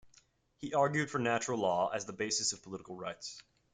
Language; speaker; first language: English; native; English